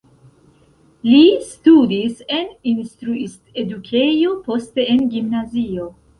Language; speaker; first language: Esperanto; non-native, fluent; Central Kurdish